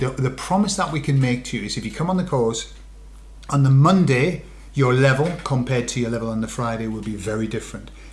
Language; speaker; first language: English; native; English